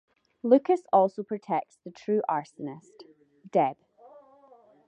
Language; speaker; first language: English; native; English